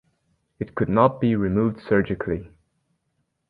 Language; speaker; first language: English; native; English